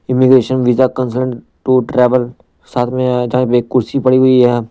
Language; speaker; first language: Hindi; non-native, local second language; Punjabi